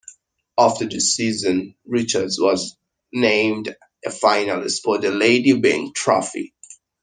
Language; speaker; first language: English; non-native, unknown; Persian